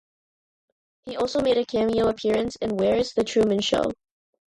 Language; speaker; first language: English; non-native, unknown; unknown